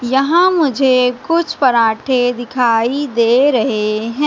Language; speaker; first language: Hindi; native; Hindi